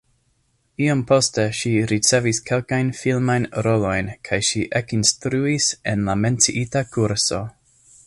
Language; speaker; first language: Esperanto; non-native, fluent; English